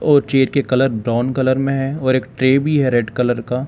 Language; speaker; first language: Hindi; non-native, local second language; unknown